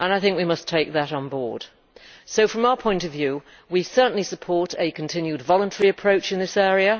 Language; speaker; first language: English; native; English